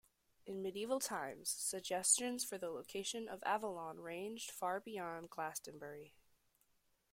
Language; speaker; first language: English; native; English